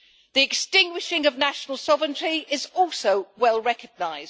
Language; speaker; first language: English; native; English